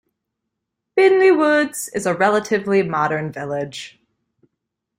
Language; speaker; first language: English; native; English